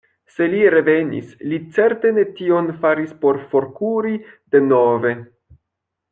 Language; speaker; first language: Esperanto; non-native, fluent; French